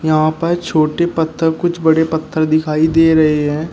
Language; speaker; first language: Hindi; native; Hindi